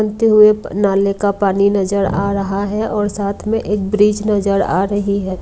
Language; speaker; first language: Hindi; non-native, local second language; Punjabi